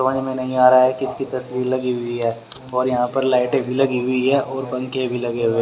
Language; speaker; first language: Hindi; native; Hindi